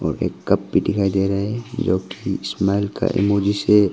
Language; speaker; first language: Hindi; non-native, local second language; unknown